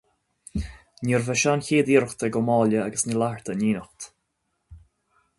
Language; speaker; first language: Irish; native; Irish